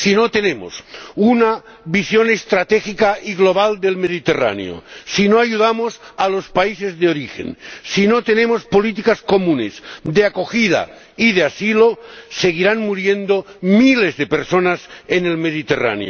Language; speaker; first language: Spanish; non-native, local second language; Catalan